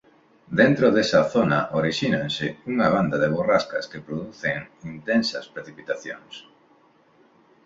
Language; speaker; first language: Galician; non-native, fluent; Spanish